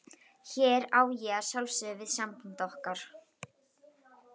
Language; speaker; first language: Icelandic; native; Icelandic